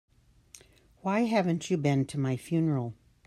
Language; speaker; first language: English; native; English